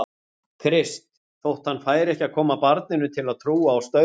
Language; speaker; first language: Icelandic; native; Icelandic